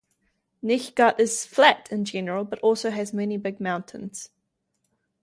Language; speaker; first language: English; native; English